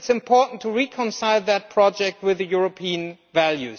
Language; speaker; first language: English; non-native, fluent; German